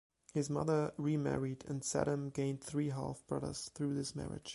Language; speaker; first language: English; non-native, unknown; German